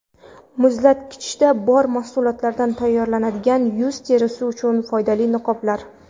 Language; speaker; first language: Uzbek; non-native, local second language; Kara-Kalpak